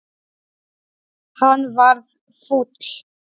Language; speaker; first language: Icelandic; non-native, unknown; Polish